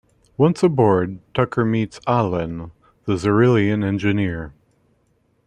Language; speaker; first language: English; native; English